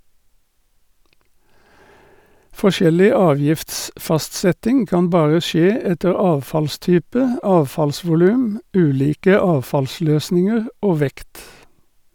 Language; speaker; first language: Norwegian; native; Norwegian